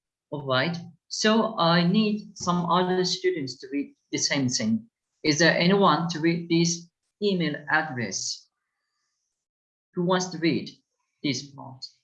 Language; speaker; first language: English; non-native, fluent; Turkish